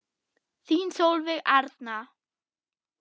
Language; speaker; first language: Icelandic; non-native, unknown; German